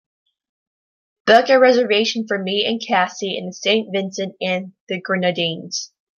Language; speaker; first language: English; native; English